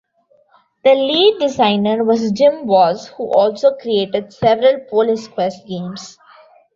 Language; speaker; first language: English; non-native, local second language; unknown